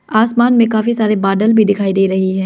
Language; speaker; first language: Hindi; non-native, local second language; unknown